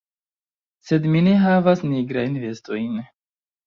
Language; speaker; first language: Esperanto; non-native, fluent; Chinese